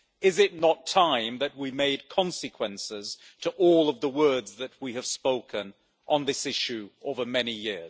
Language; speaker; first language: English; native; English